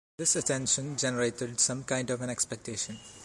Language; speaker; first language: English; non-native, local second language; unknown